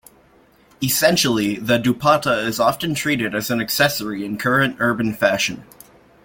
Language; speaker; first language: English; native; English